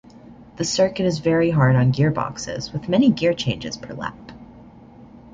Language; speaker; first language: English; native; English